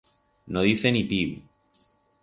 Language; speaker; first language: Aragonese; non-native, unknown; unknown